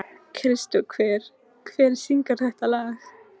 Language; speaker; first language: Icelandic; non-native, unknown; Polish